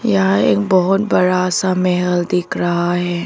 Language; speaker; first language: Hindi; non-native, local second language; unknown